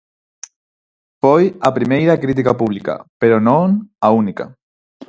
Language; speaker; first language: Galician; non-native, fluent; Spanish